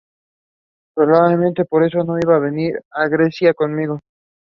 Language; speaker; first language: English; non-native, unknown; Spanish